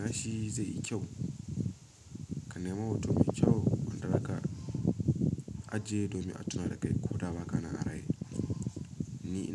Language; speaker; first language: Hausa; native; Hausa